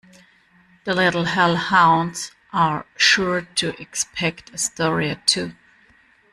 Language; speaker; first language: English; non-native, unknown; German